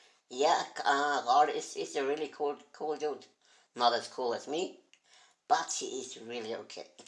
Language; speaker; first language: English; non-native, fluent; German